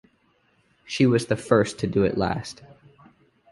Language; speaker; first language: English; native; English